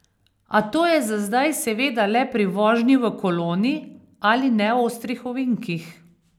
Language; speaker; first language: Slovenian; native; Slovenian